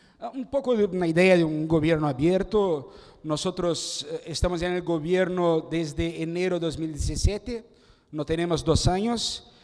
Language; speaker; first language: Spanish; non-native, related language; Portuguese